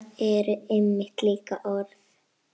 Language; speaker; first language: Icelandic; native; Icelandic